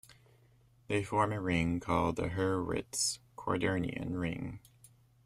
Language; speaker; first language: English; native; English